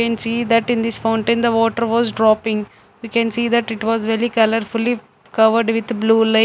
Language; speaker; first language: English; non-native, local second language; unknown